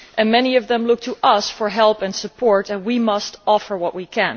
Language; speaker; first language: English; non-native, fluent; Dutch